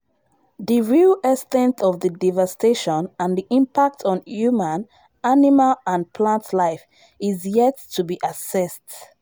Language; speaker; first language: English; non-native, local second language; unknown